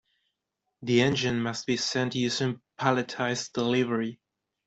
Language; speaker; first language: English; non-native, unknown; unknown